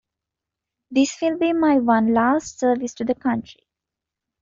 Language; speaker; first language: English; non-native, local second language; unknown